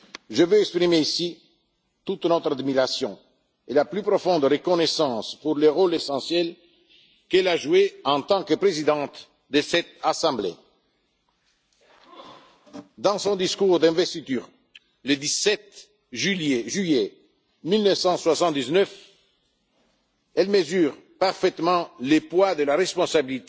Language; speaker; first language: French; non-native, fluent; Italian